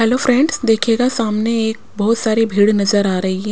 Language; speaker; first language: Hindi; non-native, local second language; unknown